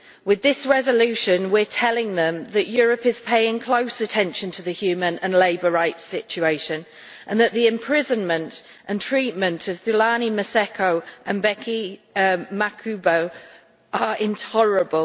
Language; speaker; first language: English; native; English